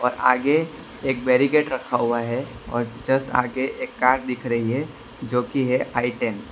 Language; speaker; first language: Hindi; non-native, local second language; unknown